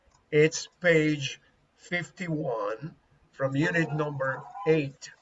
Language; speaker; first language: English; non-native, fluent; Spanish